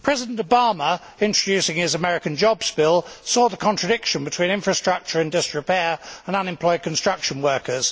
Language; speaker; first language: English; native; English